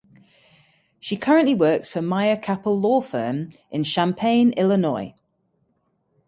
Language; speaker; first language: English; native; English